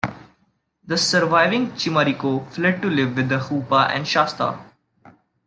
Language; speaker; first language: English; non-native, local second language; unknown